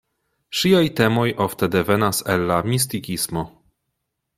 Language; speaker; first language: Esperanto; non-native, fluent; Polish